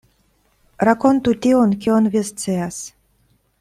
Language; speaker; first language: Esperanto; non-native, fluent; Russian